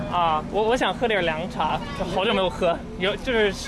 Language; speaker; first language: Chinese; non-native, fluent; English